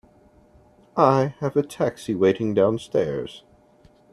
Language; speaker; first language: English; native; English